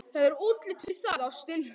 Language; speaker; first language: Icelandic; native; Icelandic